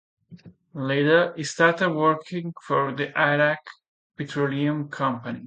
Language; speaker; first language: English; non-native, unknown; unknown